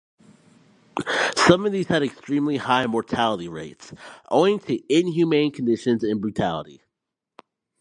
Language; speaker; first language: English; native; English